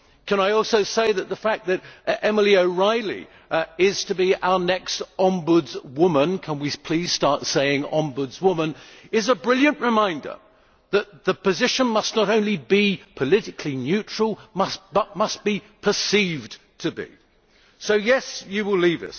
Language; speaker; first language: English; native; English